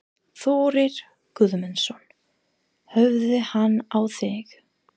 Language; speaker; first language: Icelandic; non-native, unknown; English